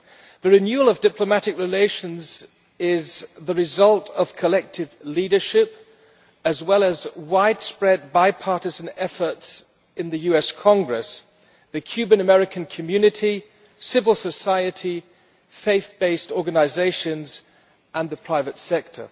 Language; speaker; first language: English; non-native, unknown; German